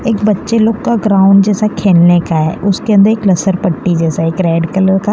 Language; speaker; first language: Hindi; non-native, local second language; Gujarati